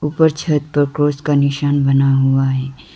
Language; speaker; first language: Hindi; non-native, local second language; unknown